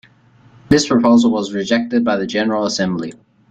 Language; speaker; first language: English; native; English